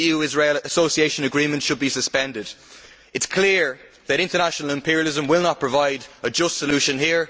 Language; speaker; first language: English; native; English